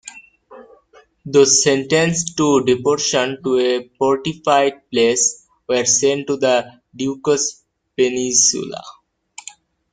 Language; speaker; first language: English; native; English